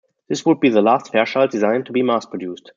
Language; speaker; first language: English; non-native, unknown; German